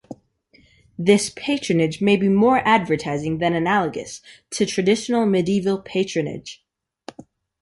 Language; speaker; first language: English; native; English